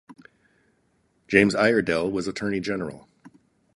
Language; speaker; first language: English; native; English